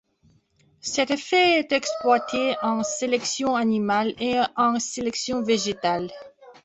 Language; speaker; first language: French; non-native, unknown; Belarusian